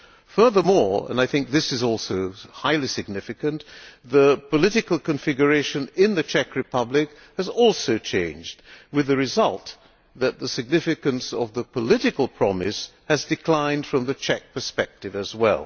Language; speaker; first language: English; non-native, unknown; Hungarian